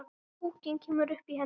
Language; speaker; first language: Icelandic; native; Icelandic